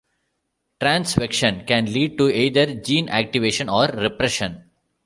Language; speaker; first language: English; non-native, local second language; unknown